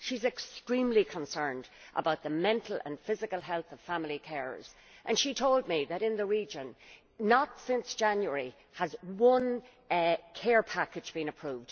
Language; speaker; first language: English; native; English